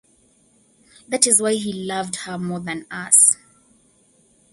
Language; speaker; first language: English; non-native, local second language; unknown